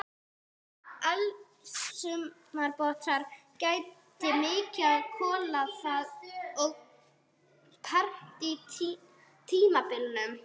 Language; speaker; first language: Icelandic; non-native, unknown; English